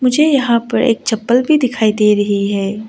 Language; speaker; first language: Hindi; non-native, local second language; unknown